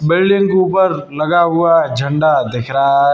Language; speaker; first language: Hindi; native; Hindi